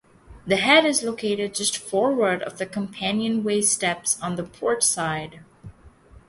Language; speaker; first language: English; native; English